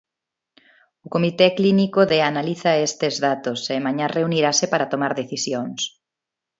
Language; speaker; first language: Galician; non-native, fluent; Spanish